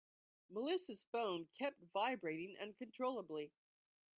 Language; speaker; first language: English; native; English